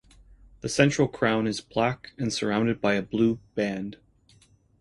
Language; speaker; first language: English; native; English